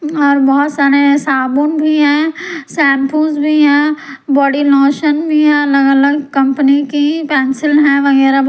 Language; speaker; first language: Hindi; non-native, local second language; Punjabi